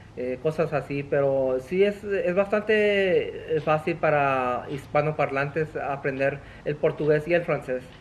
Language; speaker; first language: Spanish; early bilingual, heritage; Spanish